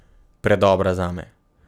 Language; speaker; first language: Slovenian; native; Slovenian